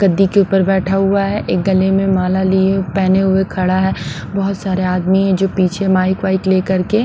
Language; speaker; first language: Hindi; non-native, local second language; Punjabi